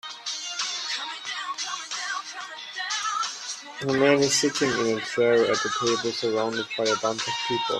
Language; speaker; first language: English; non-native, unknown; German